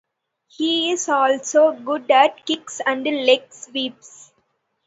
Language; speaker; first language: English; non-native, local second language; Tamil